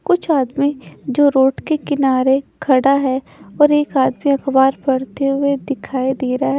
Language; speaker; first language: Hindi; non-native, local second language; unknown